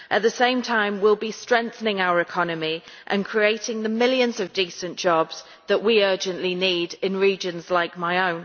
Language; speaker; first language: English; native; English